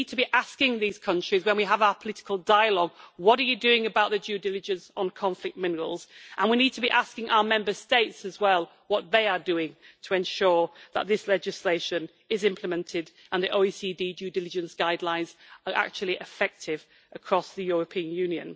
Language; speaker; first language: English; native; English